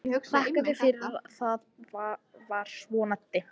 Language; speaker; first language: Icelandic; non-native, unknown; English